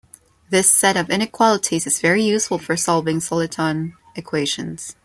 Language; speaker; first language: English; non-native, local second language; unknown